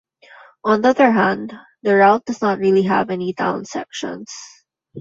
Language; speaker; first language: English; non-native, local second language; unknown